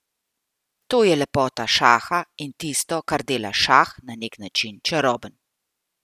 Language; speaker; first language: Slovenian; native; Slovenian